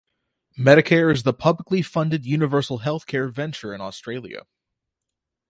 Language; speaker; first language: English; native; English